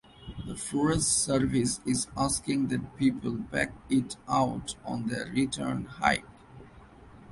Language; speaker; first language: English; non-native, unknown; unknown